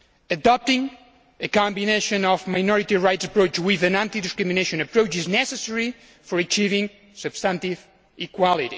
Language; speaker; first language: English; non-native, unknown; Spanish